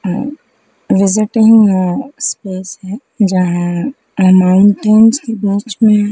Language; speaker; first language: Hindi; native; Hindi